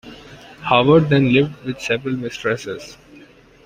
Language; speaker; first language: English; non-native, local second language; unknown